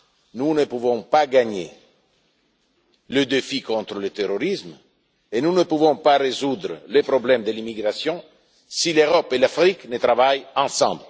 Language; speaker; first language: French; non-native, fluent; Italian